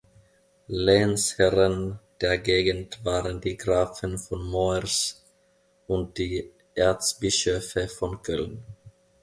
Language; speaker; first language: German; non-native, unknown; Finnish